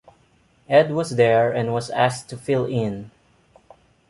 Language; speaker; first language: English; non-native, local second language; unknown